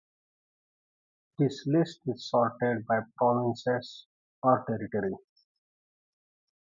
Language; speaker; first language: English; non-native, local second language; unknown